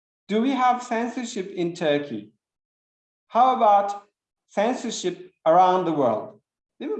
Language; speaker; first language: English; non-native, fluent; Turkish